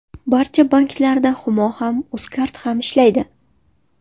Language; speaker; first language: Uzbek; native; Uzbek